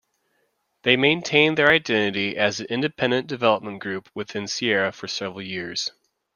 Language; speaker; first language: English; native; English